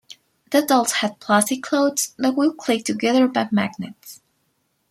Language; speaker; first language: English; non-native, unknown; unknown